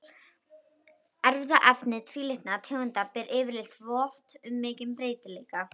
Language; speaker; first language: Icelandic; native; Icelandic